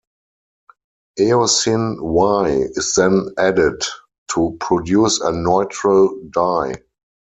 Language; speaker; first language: English; non-native, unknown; German